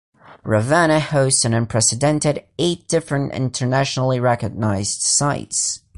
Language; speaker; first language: English; non-native, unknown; Portuguese